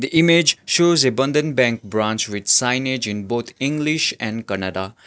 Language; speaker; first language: English; non-native, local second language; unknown